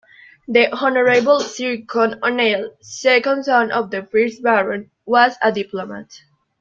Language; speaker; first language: English; non-native, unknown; Spanish